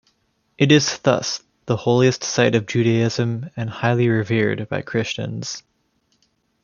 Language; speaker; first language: English; native; English